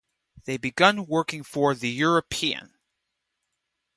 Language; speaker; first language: English; native; English